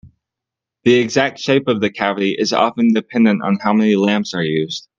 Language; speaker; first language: English; native; English